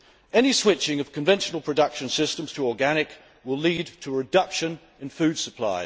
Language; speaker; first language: English; native; English